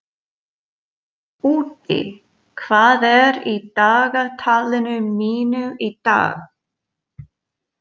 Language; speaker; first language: Icelandic; non-native, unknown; English